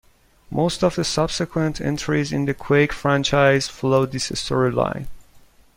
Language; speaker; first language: English; non-native, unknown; Persian